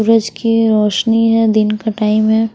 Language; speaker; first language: Hindi; native; Hindi